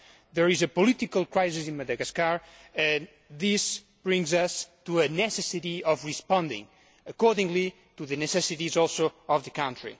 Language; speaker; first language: English; non-native, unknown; Spanish